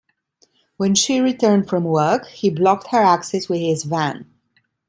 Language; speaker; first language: English; non-native, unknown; Italian